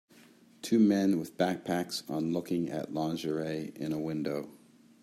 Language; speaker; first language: English; native; English